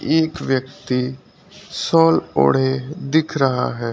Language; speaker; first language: Hindi; native; Hindi